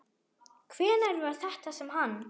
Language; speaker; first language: Icelandic; non-native, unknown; German